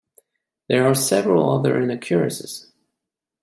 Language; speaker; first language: English; non-native, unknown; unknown